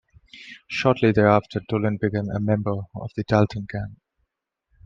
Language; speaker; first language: English; non-native, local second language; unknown